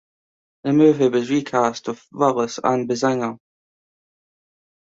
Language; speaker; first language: English; native; English